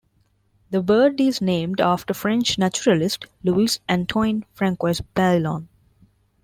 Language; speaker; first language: English; non-native, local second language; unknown